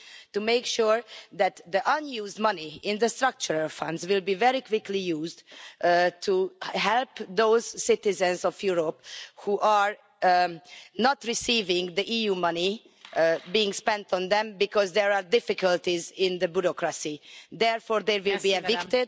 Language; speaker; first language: English; non-native, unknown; Hungarian